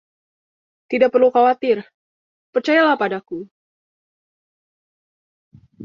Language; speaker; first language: Indonesian; native; Indonesian